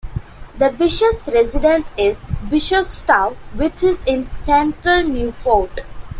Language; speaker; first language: English; non-native, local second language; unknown